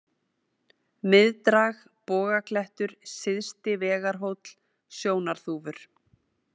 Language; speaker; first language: Icelandic; native; Icelandic